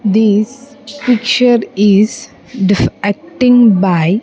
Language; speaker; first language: English; non-native, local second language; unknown